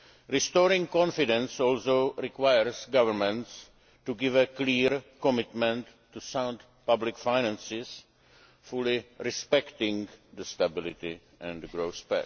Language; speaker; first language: English; non-native, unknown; Czech